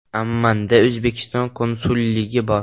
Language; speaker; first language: Uzbek; non-native, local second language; Russian